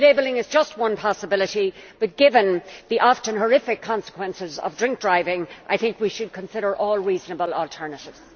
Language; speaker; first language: English; native; English